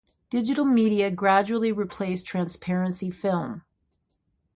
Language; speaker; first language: English; native; English